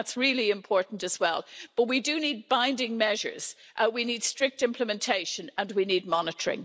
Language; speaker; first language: English; native; English